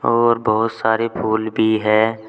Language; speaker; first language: Hindi; native; Hindi